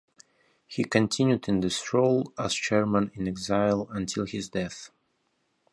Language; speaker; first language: English; non-native, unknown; Russian